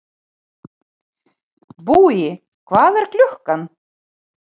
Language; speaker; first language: Icelandic; non-native, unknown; Ukrainian